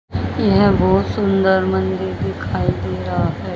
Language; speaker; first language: Hindi; native; Hindi